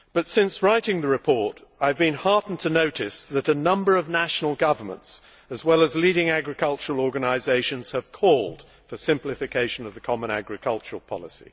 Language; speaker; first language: English; native; English